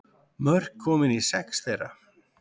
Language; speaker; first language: Icelandic; native; Icelandic